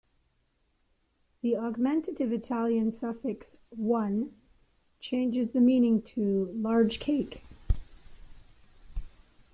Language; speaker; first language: English; native; English